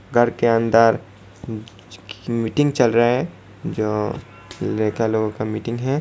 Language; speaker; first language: Hindi; non-native, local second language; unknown